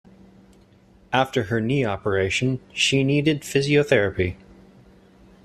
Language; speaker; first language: English; native; English